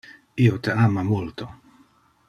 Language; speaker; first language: Interlingua; non-native, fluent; Dutch